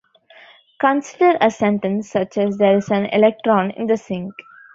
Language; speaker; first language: English; non-native, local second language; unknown